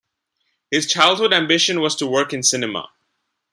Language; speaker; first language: English; non-native, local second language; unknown